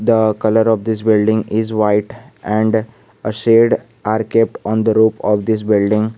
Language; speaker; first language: English; non-native, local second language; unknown